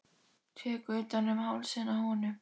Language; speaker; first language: Icelandic; native; Icelandic